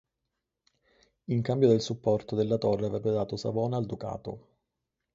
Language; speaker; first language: Italian; native; Italian